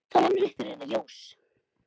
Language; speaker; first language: Icelandic; native; Icelandic